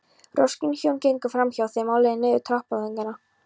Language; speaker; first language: Icelandic; non-native, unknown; Polish